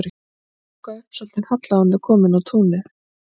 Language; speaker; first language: Icelandic; native; Icelandic